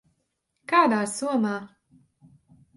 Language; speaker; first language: Latvian; native; Latvian